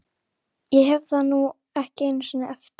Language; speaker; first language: Icelandic; native; Icelandic